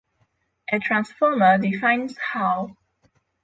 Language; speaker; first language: English; non-native, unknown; Polish